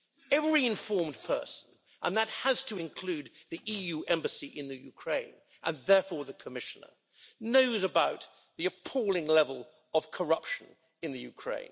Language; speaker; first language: English; native; English